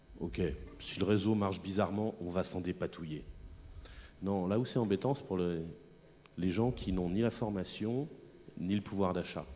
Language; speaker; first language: French; native; French